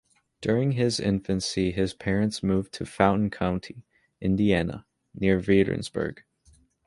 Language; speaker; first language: English; native; English